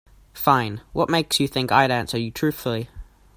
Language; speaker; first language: English; native; English